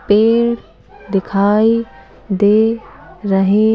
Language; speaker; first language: Hindi; native; Hindi